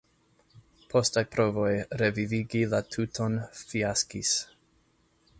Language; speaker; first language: Esperanto; non-native, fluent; English